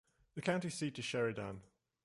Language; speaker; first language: English; native; English